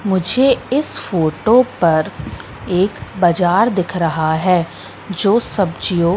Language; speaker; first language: Hindi; native; Hindi